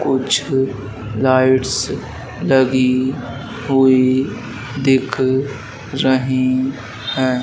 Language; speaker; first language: Hindi; native; Hindi